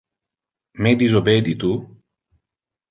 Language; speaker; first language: Interlingua; non-native, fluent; Italian